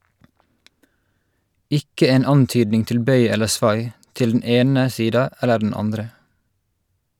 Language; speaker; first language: Norwegian; native; Norwegian